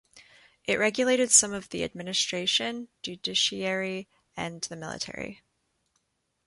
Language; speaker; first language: English; native; English